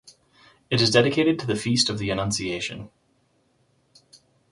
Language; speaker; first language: English; native; English